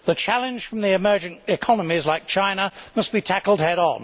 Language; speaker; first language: English; native; English